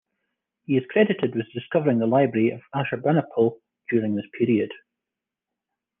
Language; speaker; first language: English; native; English